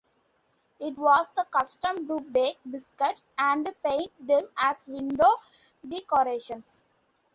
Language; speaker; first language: English; non-native, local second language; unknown